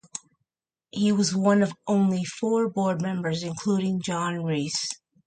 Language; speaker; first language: English; native; English